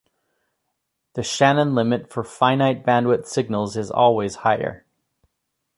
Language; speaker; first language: English; native; English